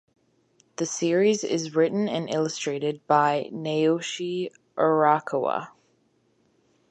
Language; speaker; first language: English; native; English